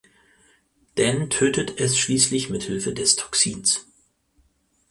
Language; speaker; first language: German; native; German